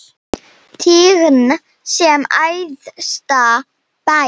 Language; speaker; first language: Icelandic; non-native, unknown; Slovenian